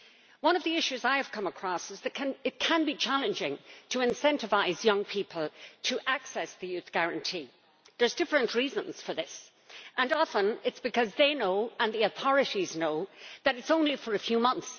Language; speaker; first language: English; native; English